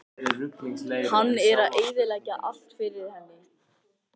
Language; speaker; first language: Icelandic; native; Icelandic